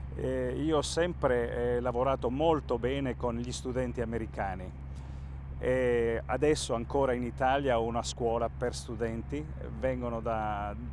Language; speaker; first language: Italian; native; Italian